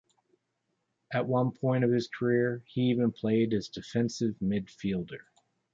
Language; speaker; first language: English; native; English